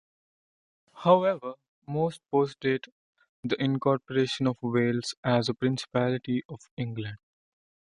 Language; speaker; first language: English; non-native, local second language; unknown